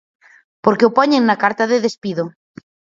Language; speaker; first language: Galician; native; Galician